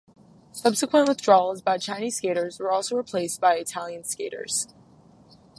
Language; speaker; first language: English; native; English